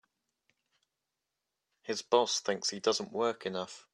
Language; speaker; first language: English; native; English